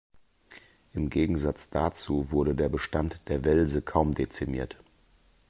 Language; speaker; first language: German; native; German